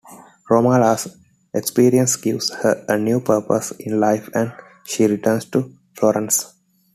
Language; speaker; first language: English; non-native, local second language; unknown